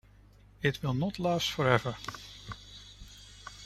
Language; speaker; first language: English; non-native, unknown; Dutch